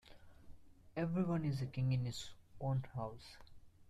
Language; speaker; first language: English; non-native, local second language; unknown